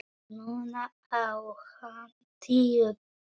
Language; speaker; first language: Icelandic; non-native, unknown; Polish